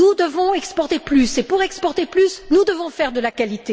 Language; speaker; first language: French; native; French